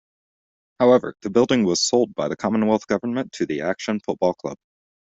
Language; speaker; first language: English; native; English